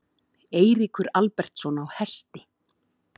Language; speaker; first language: Icelandic; native; Icelandic